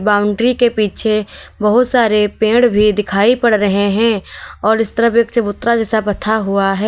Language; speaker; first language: Hindi; native; Hindi